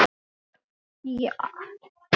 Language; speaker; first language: Icelandic; native; Icelandic